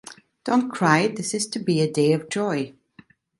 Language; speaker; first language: English; non-native, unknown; Italian